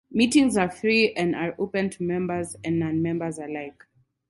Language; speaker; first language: English; non-native, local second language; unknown